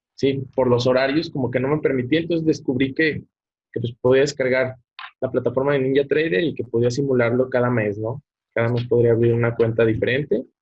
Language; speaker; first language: Spanish; native; Spanish